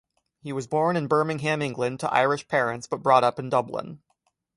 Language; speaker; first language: English; native; English